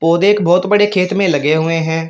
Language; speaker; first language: Hindi; native; Hindi